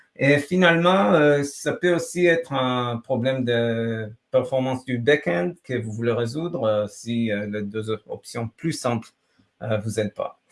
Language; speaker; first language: French; non-native, fluent; Hebrew